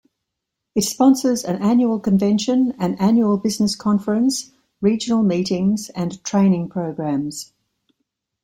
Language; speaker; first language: English; native; English